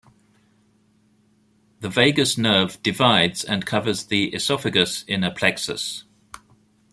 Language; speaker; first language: English; native; English